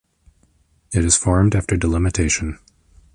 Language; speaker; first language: English; native; English